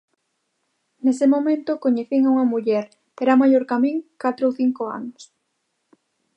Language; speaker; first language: Galician; native; Galician